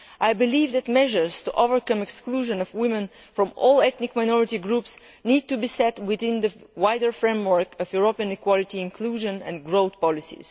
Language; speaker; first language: English; non-native, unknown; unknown